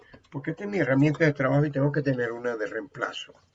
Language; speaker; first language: Spanish; native; Spanish